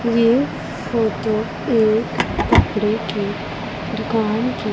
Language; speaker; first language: Hindi; non-native, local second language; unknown